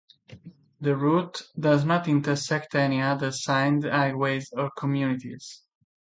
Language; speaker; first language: English; non-native, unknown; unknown